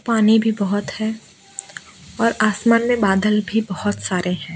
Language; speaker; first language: Hindi; non-native, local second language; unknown